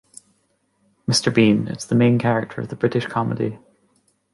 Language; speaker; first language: English; native; English